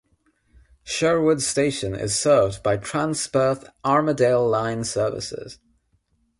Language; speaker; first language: English; non-native, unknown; Nepali